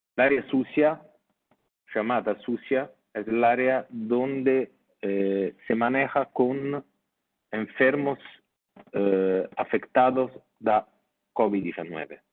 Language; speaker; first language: Spanish; non-native, fluent; Italian